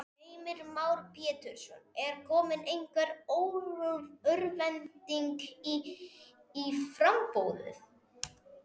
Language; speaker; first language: Icelandic; non-native, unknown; Spanish